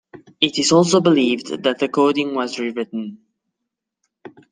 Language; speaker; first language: English; non-native, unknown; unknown